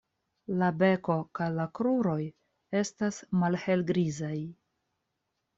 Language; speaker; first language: Esperanto; non-native, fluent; Russian